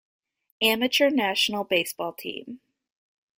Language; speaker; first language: English; native; English